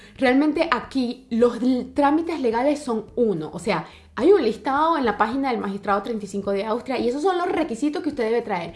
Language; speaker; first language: Spanish; native; Spanish